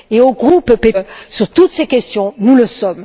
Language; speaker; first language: French; native; French